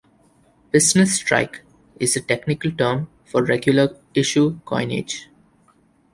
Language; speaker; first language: English; non-native, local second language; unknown